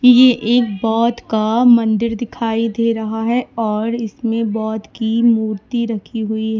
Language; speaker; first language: Hindi; native; Hindi